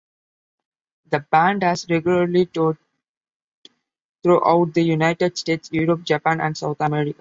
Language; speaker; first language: English; non-native, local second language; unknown